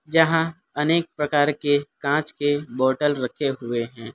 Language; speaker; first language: Hindi; non-native, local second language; Gujarati